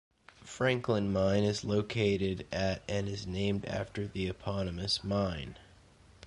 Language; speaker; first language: English; native; English